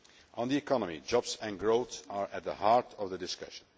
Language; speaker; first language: English; non-native, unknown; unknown